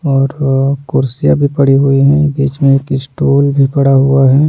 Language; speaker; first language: Hindi; non-native, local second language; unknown